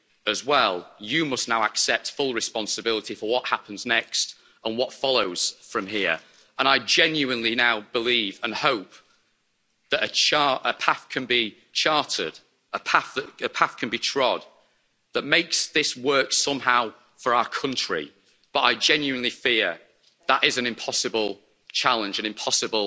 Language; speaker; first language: English; native; English